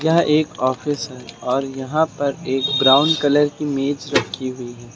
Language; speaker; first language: Hindi; native; Hindi